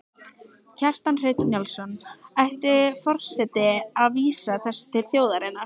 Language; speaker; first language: Icelandic; native; Icelandic